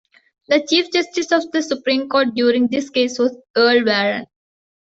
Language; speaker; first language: English; non-native, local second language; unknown